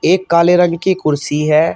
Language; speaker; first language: Hindi; native; Hindi